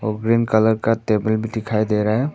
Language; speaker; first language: Hindi; non-native, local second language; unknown